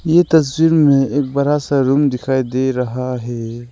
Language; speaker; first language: Hindi; non-native, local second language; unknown